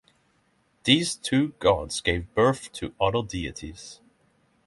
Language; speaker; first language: English; non-native, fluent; Norwegian